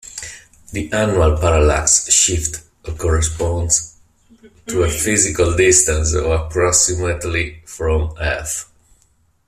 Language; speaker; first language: English; non-native, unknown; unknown